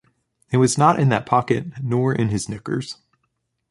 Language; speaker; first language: English; native; English